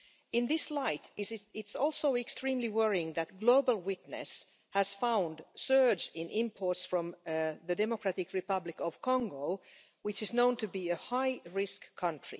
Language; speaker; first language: English; non-native, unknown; Finnish